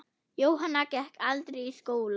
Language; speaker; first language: Icelandic; non-native, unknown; German